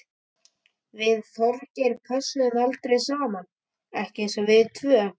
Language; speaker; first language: Icelandic; native; Icelandic